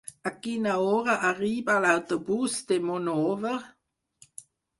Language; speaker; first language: Catalan; non-native, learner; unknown